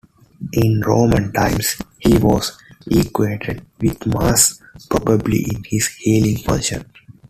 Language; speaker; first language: English; non-native, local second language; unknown